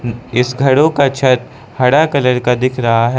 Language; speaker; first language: Hindi; non-native, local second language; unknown